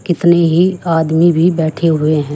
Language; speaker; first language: Hindi; native; Hindi